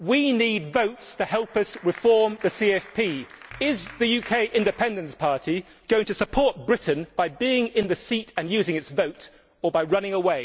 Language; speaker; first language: English; native; English